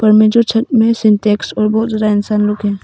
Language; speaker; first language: Hindi; non-native, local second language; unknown